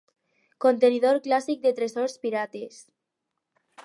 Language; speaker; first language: Catalan; non-native, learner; Spanish